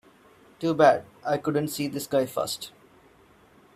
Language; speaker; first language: English; non-native, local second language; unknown